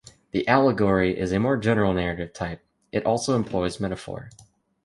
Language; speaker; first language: English; native; English